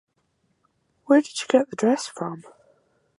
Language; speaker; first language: English; native; English